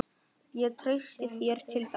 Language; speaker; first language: Icelandic; non-native, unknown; Vietnamese